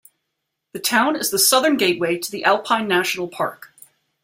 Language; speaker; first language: English; native; English